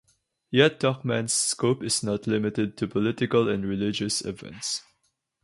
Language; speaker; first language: English; non-native, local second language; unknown